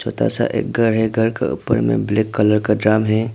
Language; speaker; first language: Hindi; non-native, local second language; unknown